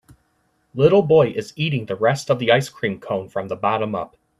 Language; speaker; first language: English; native; English